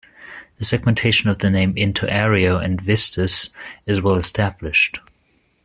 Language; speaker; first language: English; non-native, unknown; German